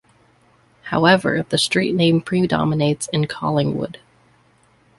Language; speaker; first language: English; native; English